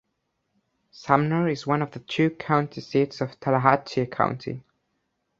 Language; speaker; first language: English; non-native, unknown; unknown